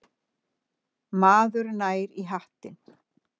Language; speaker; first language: Icelandic; native; Icelandic